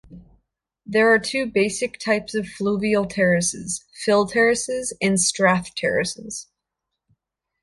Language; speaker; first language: English; native; English